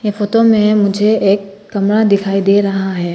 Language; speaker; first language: Hindi; non-native, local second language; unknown